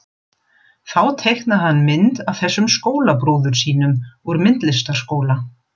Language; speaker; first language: Icelandic; non-native, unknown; German